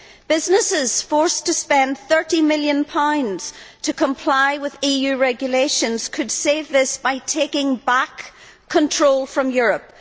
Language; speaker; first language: English; native; English